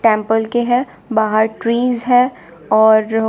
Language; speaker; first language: Hindi; non-native, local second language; Gujarati